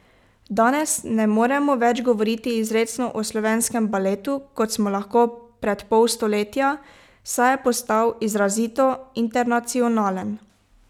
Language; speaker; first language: Slovenian; native; Slovenian